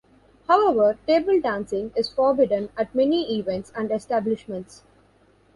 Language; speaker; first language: English; non-native, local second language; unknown